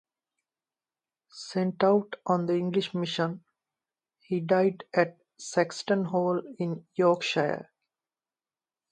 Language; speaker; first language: English; non-native, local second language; Sinhala